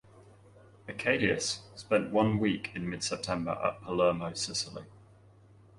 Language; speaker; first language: English; native; English